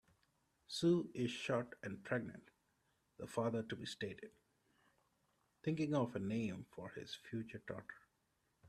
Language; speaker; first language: English; non-native, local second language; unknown